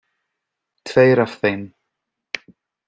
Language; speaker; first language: Icelandic; non-native, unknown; English